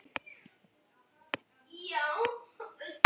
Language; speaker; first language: Icelandic; non-native, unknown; German